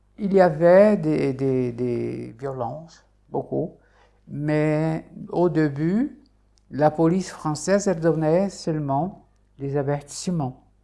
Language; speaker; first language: French; non-native, fluent; Portuguese